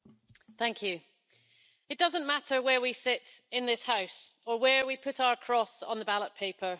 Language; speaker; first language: English; native; English